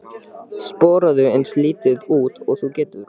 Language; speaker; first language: Icelandic; native; Icelandic